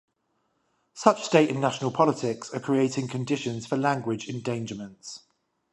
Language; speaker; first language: English; native; English